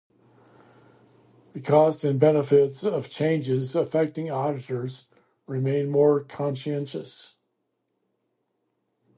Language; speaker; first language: English; native; English